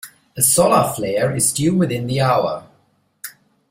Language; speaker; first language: English; non-native, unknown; German